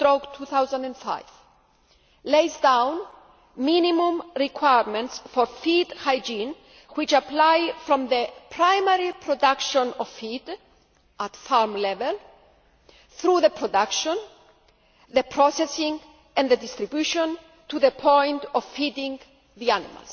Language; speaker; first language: English; non-native, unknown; Greek